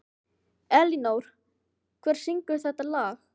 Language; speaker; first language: Icelandic; non-native, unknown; Filipino